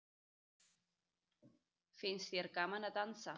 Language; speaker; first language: Icelandic; native; Icelandic